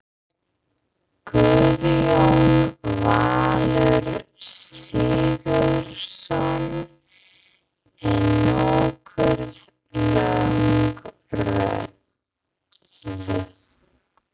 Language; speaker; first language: Icelandic; non-native, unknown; English